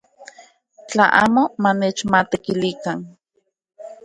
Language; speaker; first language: Central Puebla Nahuatl; native; Central Puebla Nahuatl